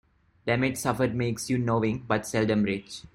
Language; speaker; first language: English; non-native, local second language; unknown